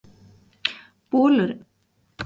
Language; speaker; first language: Icelandic; native; Icelandic